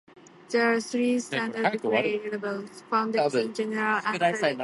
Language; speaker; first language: English; native; English